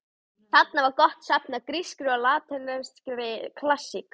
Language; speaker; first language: Icelandic; native; Icelandic